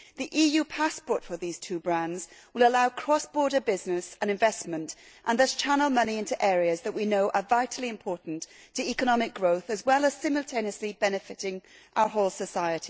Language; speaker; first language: English; native; English